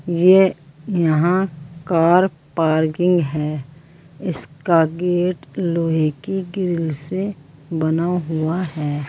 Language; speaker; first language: Hindi; native; Hindi